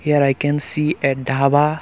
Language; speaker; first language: English; non-native, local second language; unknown